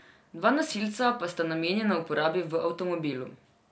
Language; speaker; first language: Slovenian; non-native, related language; Serbian